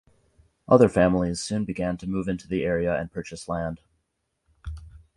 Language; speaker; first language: English; native; English